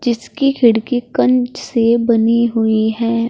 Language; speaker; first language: Hindi; native; Hindi